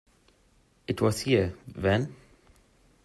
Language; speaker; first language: English; non-native, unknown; German